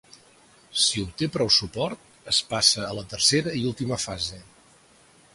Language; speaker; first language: Catalan; native; Catalan